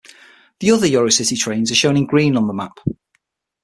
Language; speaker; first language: English; native; English